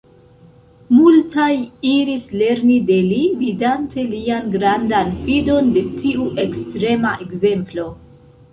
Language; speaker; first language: Esperanto; non-native, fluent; Central Kurdish